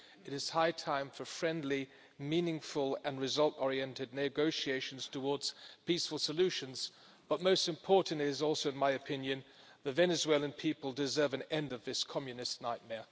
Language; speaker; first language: English; non-native, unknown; German